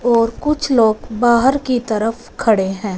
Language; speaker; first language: Hindi; non-native, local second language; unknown